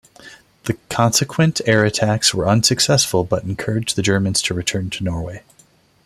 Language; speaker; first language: English; non-native, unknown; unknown